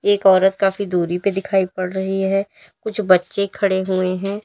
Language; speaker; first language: Hindi; native; Hindi